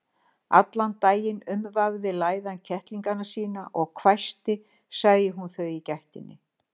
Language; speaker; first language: Icelandic; native; Icelandic